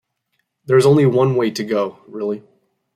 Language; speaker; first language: English; native; English